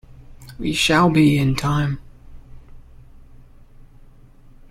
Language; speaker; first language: English; native; English